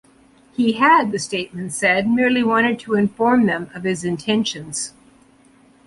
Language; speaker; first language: English; native; English